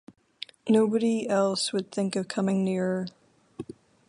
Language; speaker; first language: English; native; English